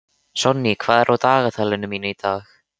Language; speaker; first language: Icelandic; native; Icelandic